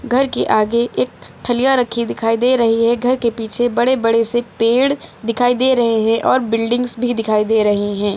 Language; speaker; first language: Hindi; native; Hindi